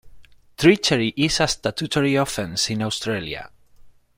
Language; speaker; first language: English; non-native, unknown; Spanish